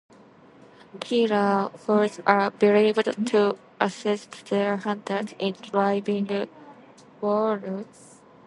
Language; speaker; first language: English; non-native, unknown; Japanese